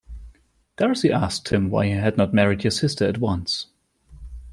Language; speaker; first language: English; non-native, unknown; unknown